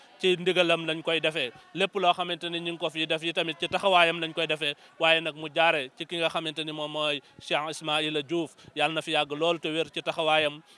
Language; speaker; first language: Wolof; native; Wolof